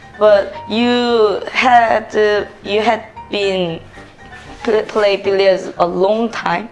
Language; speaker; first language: English; non-native, learner; Korean